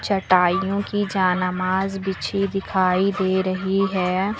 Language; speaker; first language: Hindi; native; Hindi